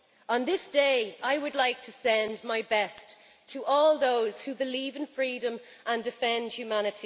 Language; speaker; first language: English; native; English